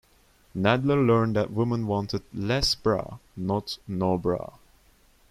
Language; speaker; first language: English; non-native, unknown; Turkish